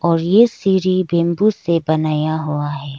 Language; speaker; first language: Hindi; non-native, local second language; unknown